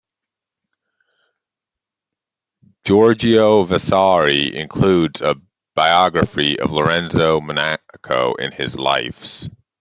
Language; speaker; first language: English; native; English